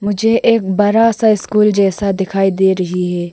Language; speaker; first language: Hindi; non-native, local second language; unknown